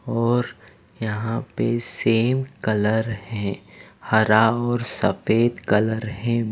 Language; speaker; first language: Hindi; non-native, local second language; Punjabi